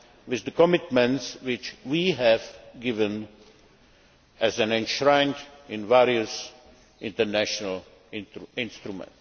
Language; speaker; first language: English; non-native, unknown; Czech